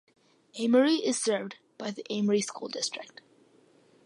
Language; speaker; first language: English; early bilingual, other home language; Malayalam